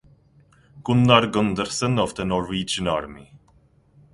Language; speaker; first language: English; non-native, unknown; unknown